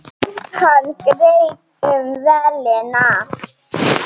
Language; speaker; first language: Icelandic; non-native, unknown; Slovenian